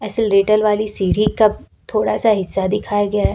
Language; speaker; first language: Hindi; native; Hindi